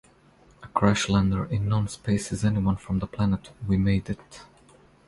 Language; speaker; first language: English; non-native, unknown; Croatian